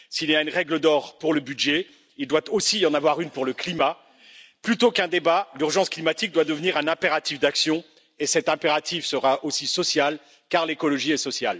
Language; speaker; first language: French; native; French